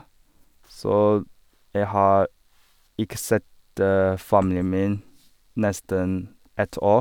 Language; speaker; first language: Norwegian; non-native, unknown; Chinese